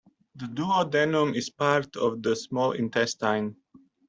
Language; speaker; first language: English; native; English